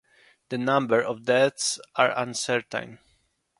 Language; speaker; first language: English; non-native, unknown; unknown